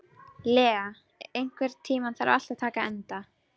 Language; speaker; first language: Icelandic; native; Icelandic